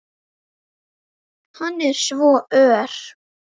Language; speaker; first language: Icelandic; native; Icelandic